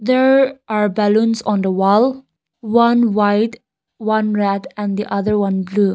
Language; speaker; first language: English; non-native, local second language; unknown